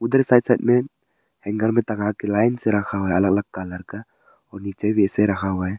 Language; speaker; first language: Hindi; early bilingual, other home language; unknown